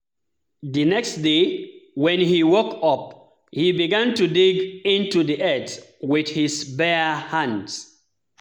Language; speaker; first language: English; non-native, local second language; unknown